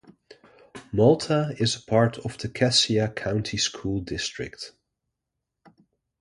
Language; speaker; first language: English; non-native, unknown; Dutch